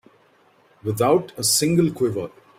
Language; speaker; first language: English; non-native, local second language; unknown